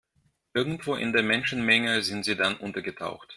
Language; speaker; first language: German; non-native, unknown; Russian